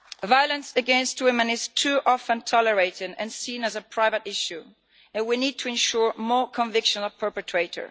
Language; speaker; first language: English; non-native, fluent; Italian